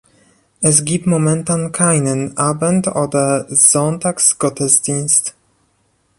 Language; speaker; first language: German; non-native, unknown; Polish